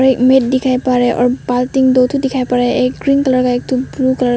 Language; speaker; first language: Hindi; non-native, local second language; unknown